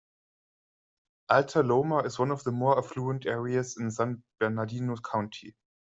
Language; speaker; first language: English; non-native, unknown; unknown